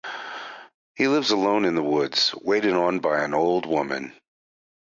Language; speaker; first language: English; native; English